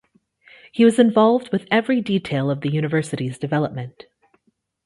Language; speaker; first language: English; native; English